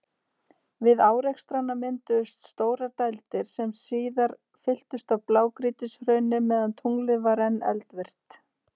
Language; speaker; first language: Icelandic; native; Icelandic